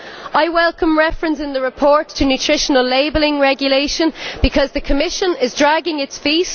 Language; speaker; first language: English; native; English